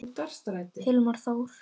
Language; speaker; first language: Icelandic; native; Icelandic